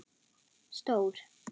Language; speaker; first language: Icelandic; non-native, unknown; German